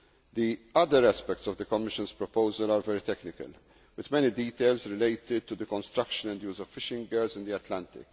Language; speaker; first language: English; non-native, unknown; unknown